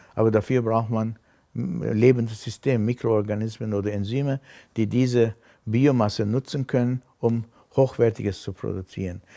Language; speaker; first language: German; non-native, fluent; Arabic